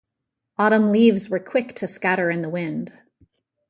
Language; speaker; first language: English; native; English